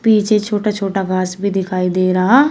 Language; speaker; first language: Hindi; native; Hindi